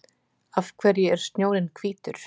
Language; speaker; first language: Icelandic; native; Icelandic